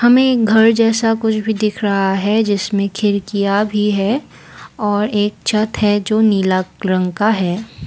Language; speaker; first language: Hindi; non-native, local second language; Assamese